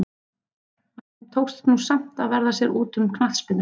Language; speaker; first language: Icelandic; native; Icelandic